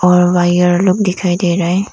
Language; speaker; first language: Hindi; non-native, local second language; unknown